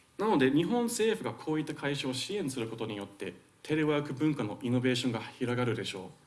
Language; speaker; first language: Japanese; non-native, fluent; Finnish